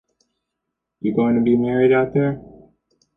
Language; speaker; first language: English; native; English